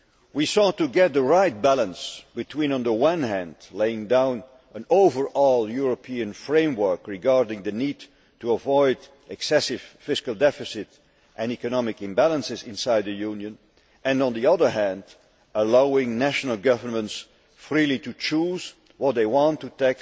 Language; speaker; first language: English; non-native, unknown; Dutch